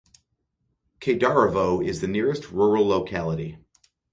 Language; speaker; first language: English; native; English